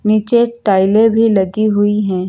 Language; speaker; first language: Hindi; native; Hindi